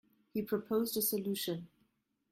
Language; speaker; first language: English; non-native, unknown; German